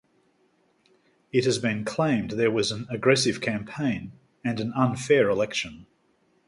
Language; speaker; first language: English; native; English